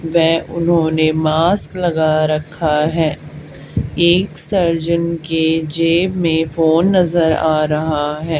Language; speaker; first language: Hindi; native; Hindi